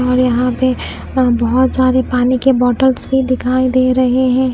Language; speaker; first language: Hindi; non-native, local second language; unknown